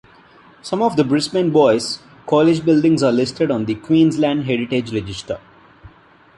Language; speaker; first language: English; non-native, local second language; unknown